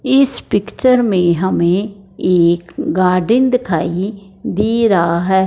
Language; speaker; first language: Hindi; non-native, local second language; Punjabi